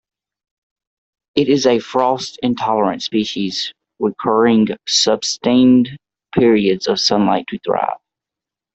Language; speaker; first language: English; native; English